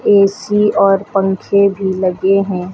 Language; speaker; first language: Hindi; native; Hindi